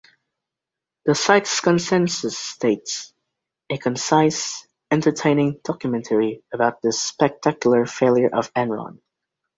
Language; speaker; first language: English; native; English